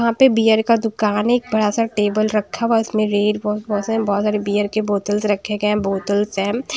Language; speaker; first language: Hindi; non-native, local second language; Punjabi